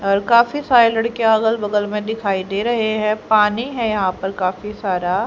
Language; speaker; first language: Hindi; native; Hindi